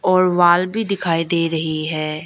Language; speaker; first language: Hindi; non-native, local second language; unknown